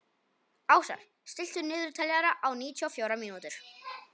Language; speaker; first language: Icelandic; non-native, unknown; Polish